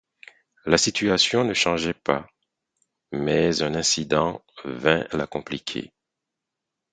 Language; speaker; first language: French; non-native, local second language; Haitian Creole